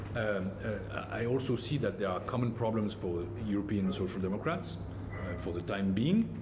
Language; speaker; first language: English; non-native, fluent; French